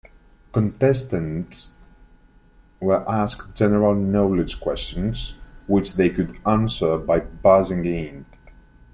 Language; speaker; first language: English; native; English